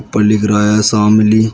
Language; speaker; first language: Hindi; native; Hindi